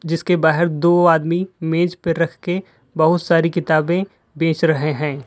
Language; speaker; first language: Hindi; native; Hindi